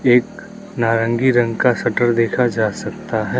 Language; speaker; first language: Hindi; non-native, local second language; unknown